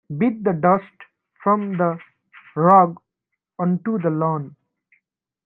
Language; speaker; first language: English; non-native, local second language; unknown